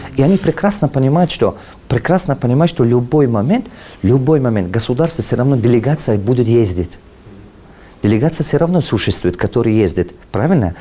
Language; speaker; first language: Russian; non-native, local second language; Tajik